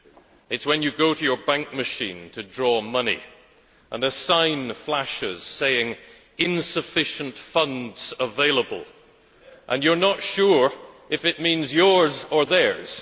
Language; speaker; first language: English; native; English